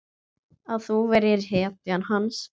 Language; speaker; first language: Icelandic; native; Icelandic